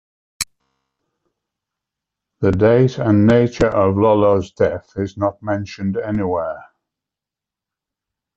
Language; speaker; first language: English; native; English